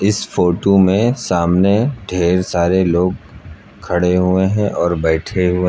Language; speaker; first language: Hindi; native; Hindi